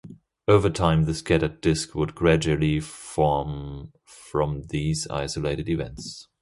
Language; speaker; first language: English; non-native, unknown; German